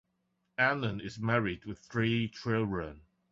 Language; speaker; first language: English; non-native, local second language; Cantonese